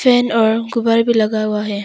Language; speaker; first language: Hindi; non-native, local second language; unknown